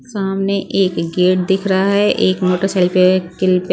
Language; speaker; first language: Hindi; non-native, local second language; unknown